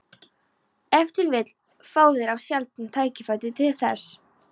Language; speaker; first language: Icelandic; non-native, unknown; Polish